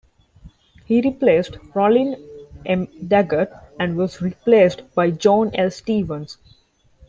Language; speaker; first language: English; non-native, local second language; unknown